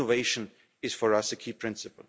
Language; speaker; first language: English; non-native, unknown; German